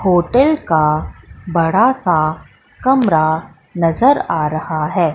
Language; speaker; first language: Hindi; native; Hindi